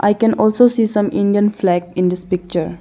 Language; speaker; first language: English; non-native, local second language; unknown